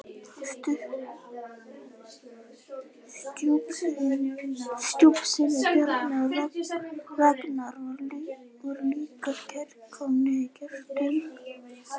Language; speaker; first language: Icelandic; native; Icelandic